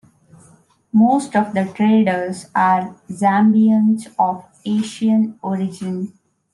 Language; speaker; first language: English; non-native, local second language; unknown